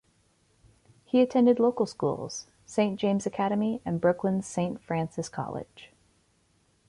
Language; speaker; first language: English; native; English